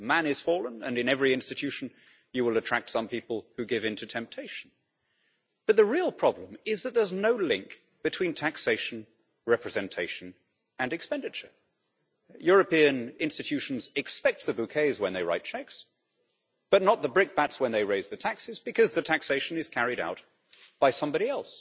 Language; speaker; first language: English; native; English